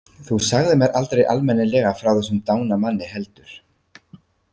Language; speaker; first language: Icelandic; native; Icelandic